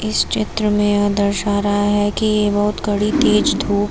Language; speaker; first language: Hindi; native; Hindi